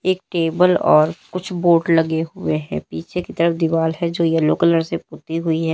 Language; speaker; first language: Hindi; native; Hindi